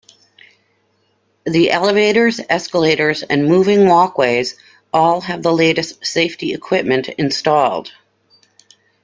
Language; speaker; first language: English; native; English